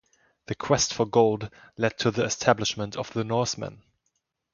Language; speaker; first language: English; non-native, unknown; German